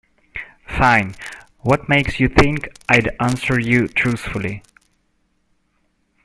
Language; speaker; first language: English; non-native, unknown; Russian